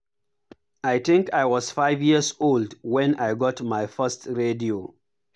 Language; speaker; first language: English; non-native, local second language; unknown